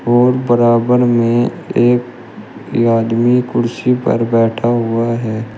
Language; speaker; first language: Hindi; native; Hindi